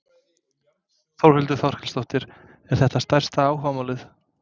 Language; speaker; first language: Icelandic; non-native, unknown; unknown